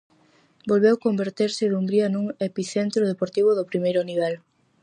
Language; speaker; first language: Galician; native; Galician